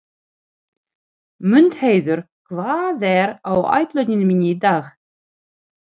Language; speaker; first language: Icelandic; non-native, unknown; Ukrainian